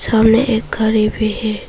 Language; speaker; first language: Hindi; non-native, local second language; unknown